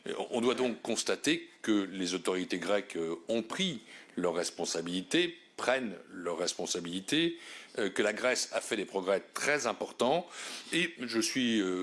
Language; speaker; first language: French; native; French